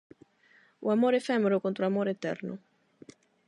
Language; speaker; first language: Galician; non-native, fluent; Spanish